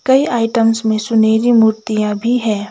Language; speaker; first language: Hindi; non-native, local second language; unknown